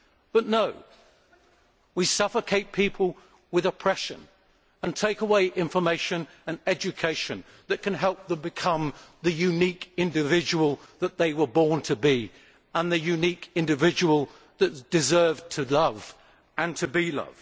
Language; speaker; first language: English; native; English